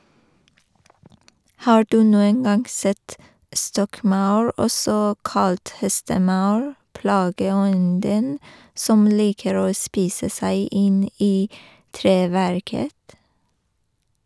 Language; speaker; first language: Norwegian; non-native, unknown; Persian